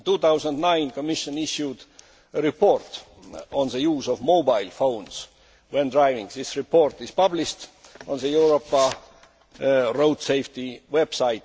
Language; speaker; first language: English; non-native, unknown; Estonian